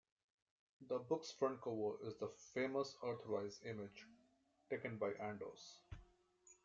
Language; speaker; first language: English; non-native, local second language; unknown